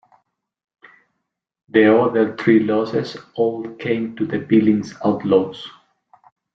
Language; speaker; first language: English; non-native, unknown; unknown